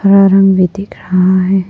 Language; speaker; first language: Hindi; non-native, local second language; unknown